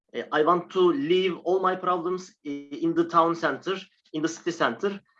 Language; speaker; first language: English; non-native, learner; Turkish